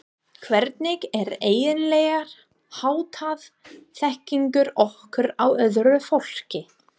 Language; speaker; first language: Icelandic; non-native, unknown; English